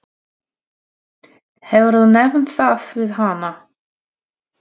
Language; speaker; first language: Icelandic; non-native, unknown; Russian